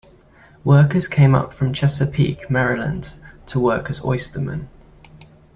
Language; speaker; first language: English; native; English